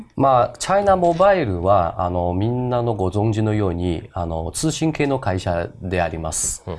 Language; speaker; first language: Japanese; non-native, fluent; Chinese